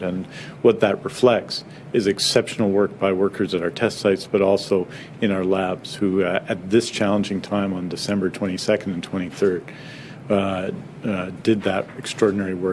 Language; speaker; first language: English; native; English